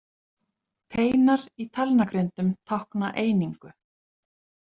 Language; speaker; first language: Icelandic; native; Icelandic